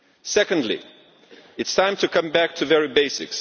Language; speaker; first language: English; non-native, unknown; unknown